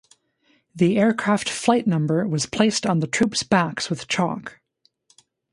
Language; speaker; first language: English; native; English